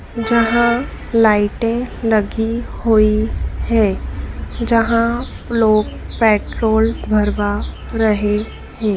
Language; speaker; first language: Hindi; native; Hindi